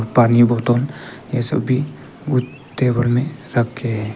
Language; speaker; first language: Hindi; non-native, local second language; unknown